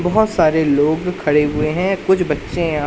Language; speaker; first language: Hindi; native; Hindi